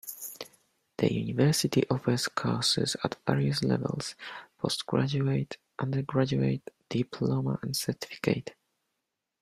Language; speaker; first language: English; non-native, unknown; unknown